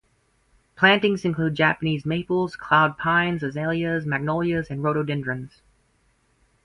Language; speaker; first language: English; native; English